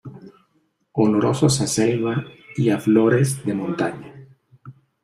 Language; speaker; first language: Spanish; native; Spanish